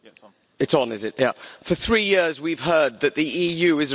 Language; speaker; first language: English; native; English